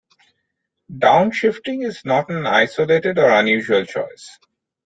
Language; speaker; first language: English; non-native, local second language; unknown